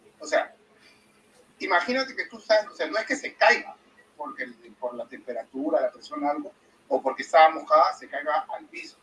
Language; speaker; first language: Spanish; native; Spanish